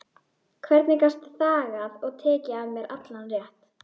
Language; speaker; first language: Icelandic; native; Icelandic